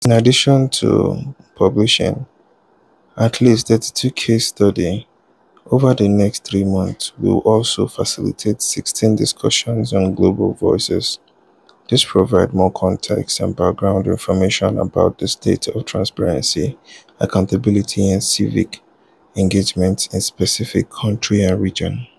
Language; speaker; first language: English; non-native, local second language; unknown